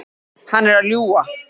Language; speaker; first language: Icelandic; native; Icelandic